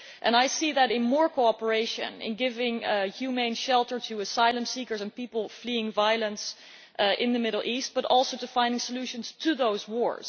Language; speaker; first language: English; non-native, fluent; Dutch